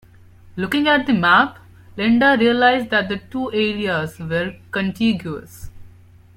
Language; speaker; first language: English; non-native, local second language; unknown